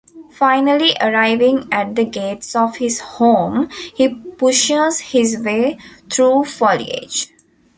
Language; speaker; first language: English; non-native, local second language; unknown